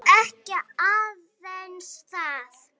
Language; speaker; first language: Icelandic; native; Icelandic